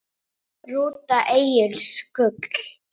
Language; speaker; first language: Icelandic; native; Icelandic